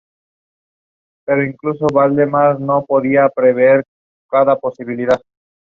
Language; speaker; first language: English; non-native, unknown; Spanish